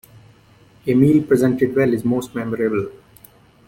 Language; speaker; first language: English; non-native, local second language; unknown